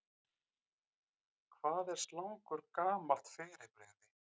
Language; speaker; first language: Icelandic; native; Icelandic